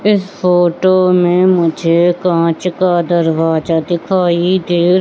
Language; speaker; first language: Hindi; native; Hindi